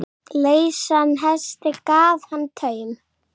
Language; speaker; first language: Icelandic; native; Icelandic